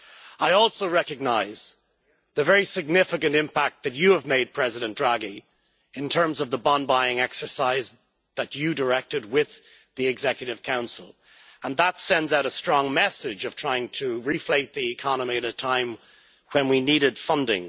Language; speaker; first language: English; native; English